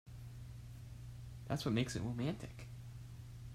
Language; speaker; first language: English; native; English